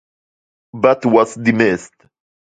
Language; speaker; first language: English; non-native, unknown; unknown